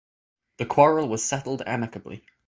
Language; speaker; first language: English; native; English